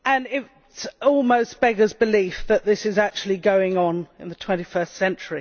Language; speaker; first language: English; native; English